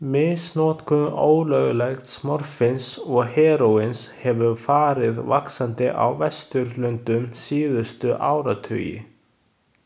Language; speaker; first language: Icelandic; non-native, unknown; Chinese